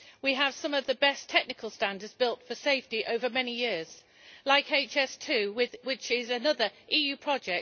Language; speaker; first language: English; native; English